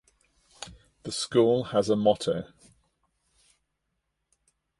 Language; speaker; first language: English; native; English